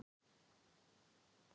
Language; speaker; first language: Icelandic; non-native, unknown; Thai